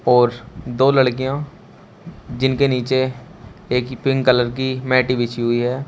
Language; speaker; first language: Hindi; native; Hindi